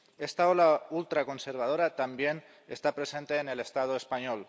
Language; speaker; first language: Spanish; non-native, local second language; Catalan